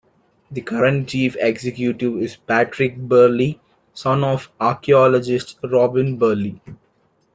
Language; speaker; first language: English; non-native, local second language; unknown